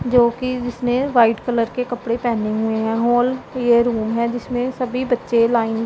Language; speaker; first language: Hindi; non-native, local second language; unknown